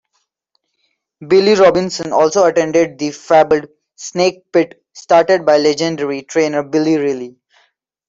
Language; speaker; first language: English; non-native, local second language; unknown